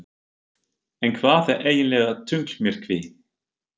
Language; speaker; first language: Icelandic; non-native, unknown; German